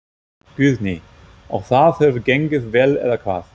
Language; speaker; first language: Icelandic; non-native, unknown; German